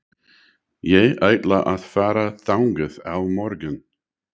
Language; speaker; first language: Icelandic; non-native, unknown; English